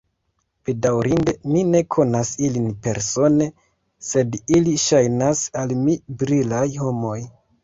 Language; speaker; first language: Esperanto; non-native, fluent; Kinyarwanda